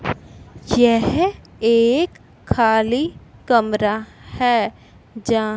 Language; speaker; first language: Hindi; non-native, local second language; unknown